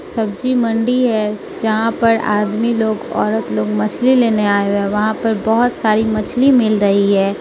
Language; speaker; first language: Hindi; non-native, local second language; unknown